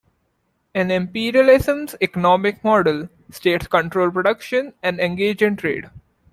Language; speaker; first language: English; non-native, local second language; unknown